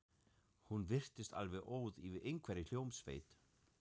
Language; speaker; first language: Icelandic; non-native, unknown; German